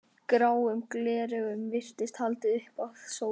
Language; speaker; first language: Icelandic; native; Icelandic